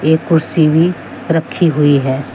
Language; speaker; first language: Hindi; native; Hindi